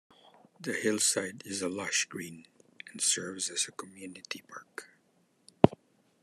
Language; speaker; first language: English; non-native, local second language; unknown